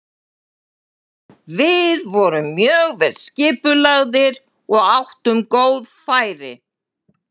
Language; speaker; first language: Icelandic; native; Icelandic